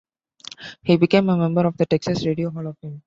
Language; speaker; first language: English; non-native, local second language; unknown